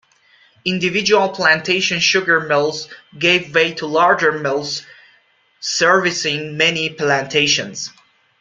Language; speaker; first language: English; non-native, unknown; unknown